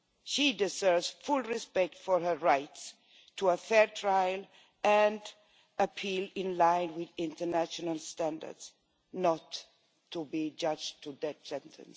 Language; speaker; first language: English; non-native, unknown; Swedish